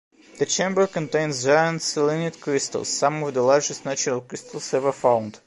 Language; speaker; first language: English; non-native, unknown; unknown